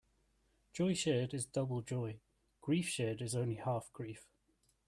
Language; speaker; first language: English; native; English